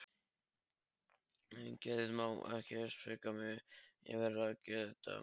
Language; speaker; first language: Icelandic; non-native, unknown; Polish